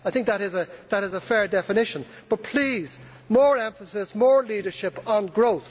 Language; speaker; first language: English; native; English